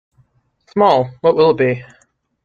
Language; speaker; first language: English; native; English